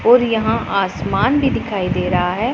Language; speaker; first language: Hindi; non-native, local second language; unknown